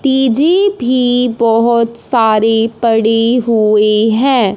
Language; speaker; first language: Hindi; non-native, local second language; Punjabi